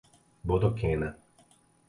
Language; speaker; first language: Portuguese; native; Portuguese